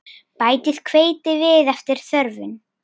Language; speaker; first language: Icelandic; native; Icelandic